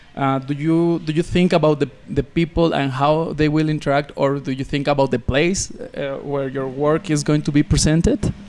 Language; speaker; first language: English; non-native, fluent; Spanish